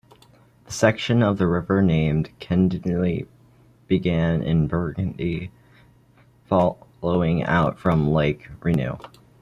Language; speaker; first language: English; native; English